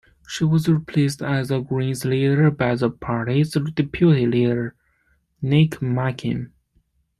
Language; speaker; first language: English; non-native, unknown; Chinese